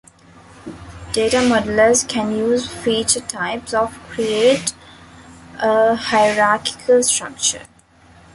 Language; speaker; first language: English; non-native, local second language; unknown